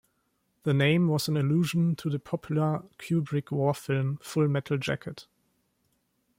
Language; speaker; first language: English; non-native, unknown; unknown